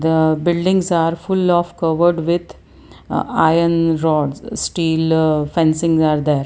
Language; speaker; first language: English; non-native, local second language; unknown